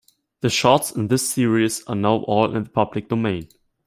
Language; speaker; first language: English; non-native, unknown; German